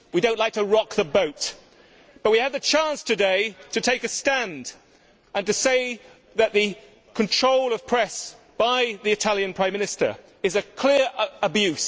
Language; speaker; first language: English; native; English